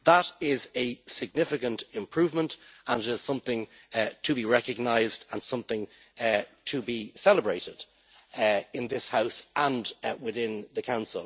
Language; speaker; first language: English; native; English